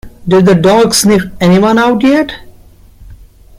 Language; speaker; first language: English; non-native, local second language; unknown